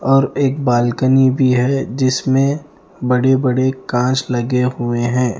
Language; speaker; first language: Hindi; non-native, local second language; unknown